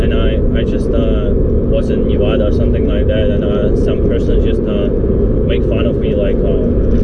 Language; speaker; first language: English; non-native, fluent; Russian